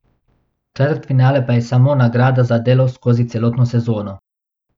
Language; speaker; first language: Slovenian; non-native, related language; Bosnian